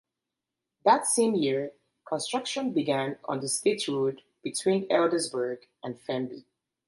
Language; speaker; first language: English; native; English